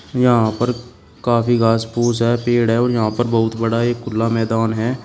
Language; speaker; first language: Hindi; native; Hindi